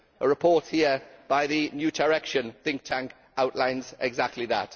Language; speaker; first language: English; native; English